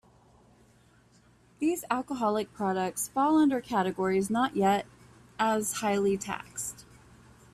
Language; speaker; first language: English; native; English